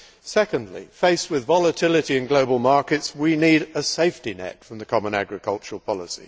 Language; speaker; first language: English; native; English